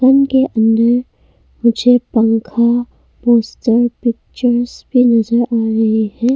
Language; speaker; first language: Hindi; early bilingual, other home language; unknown